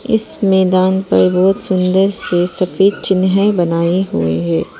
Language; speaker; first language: Hindi; non-native, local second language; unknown